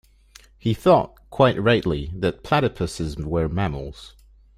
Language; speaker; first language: English; non-native, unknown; French